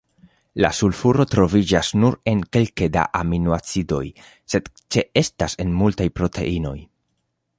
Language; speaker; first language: Esperanto; non-native, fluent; Spanish